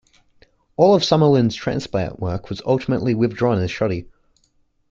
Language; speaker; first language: English; native; English